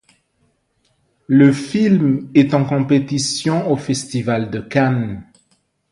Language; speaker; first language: French; non-native, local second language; Malagasy